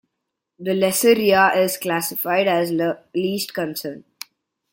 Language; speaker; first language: English; non-native, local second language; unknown